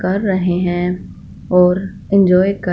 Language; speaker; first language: Hindi; non-native, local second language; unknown